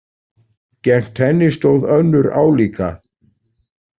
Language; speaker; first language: Icelandic; native; Icelandic